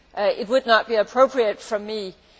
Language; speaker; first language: English; non-native, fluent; Danish